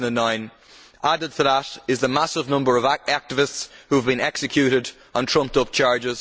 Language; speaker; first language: English; native; English